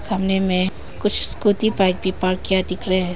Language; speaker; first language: Hindi; non-native, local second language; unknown